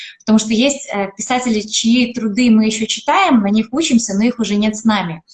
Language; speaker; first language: Russian; native; Russian